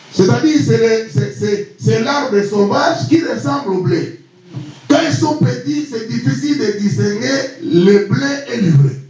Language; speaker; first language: French; non-native, local second language; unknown